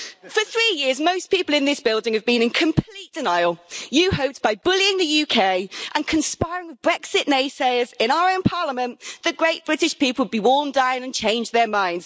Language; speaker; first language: English; native; English